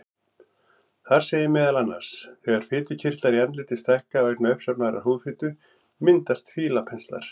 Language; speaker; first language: Icelandic; native; Icelandic